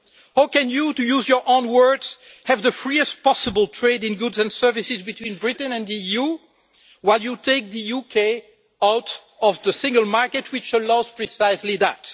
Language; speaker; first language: English; non-native, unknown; French